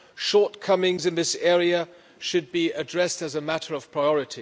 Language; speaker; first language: English; non-native, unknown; German